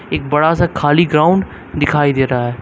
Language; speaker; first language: Hindi; native; Hindi